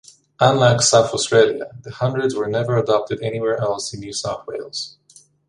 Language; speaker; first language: English; native; English